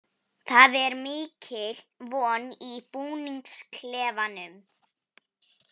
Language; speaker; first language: Icelandic; non-native, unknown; Polish